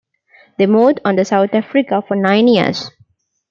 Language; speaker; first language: English; non-native, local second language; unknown